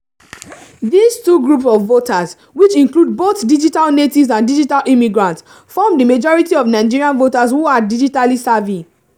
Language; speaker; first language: English; non-native, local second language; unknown